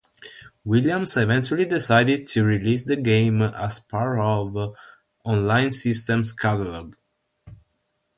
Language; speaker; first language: English; non-native, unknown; Italian